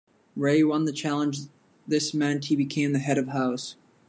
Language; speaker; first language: English; native; English